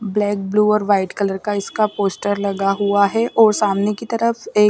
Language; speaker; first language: Hindi; native; Hindi